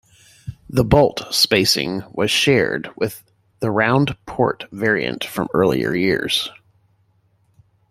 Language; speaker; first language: English; native; English